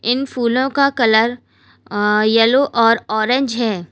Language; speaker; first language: Hindi; native; Hindi